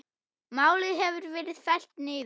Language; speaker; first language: Icelandic; non-native, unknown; German